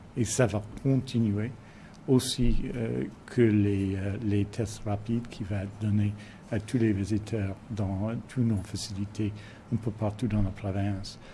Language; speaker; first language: French; non-native, fluent; English